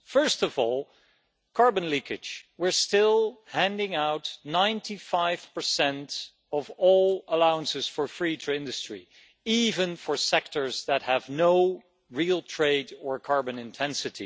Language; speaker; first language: English; non-native, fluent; Dutch